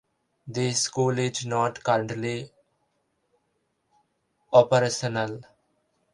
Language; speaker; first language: English; non-native, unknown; Bangla